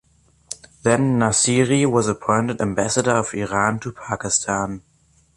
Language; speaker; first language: English; non-native, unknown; German